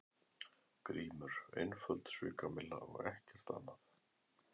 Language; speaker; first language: Icelandic; native; Icelandic